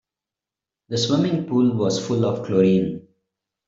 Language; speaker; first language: English; non-native, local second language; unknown